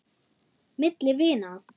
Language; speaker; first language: Icelandic; non-native, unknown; German